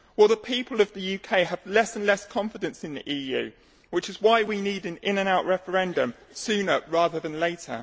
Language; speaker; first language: English; native; English